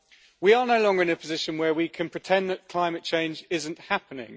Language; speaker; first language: English; native; English